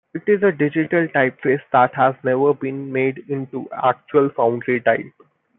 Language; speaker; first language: English; non-native, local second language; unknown